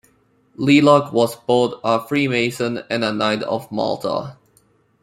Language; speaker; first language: English; non-native, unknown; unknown